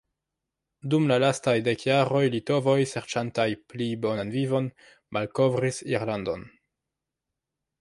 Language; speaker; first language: Esperanto; non-native, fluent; French